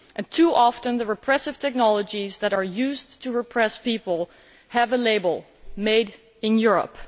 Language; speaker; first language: English; non-native, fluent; Dutch